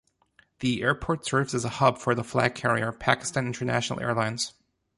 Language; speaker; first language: English; non-native, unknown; German